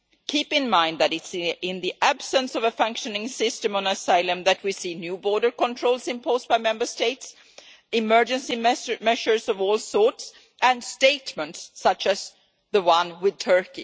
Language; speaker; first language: English; non-native, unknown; Swedish